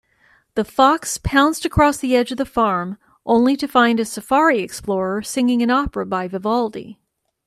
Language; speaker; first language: English; native; English